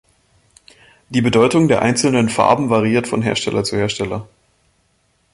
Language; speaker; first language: German; native; German